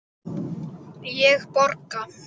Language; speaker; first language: Icelandic; native; Icelandic